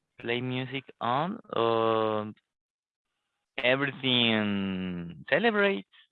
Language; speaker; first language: English; non-native, learner; Spanish